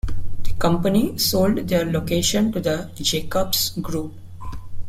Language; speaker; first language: English; non-native, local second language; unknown